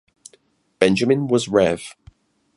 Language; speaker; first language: English; native; English